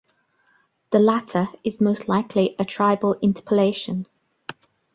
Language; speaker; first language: English; native; English